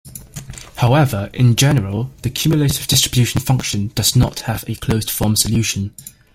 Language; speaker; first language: English; native; English